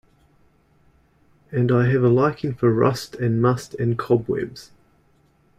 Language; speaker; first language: English; native; English